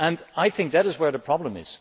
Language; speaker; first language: English; non-native, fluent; Dutch